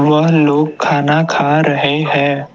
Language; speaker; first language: Hindi; non-native, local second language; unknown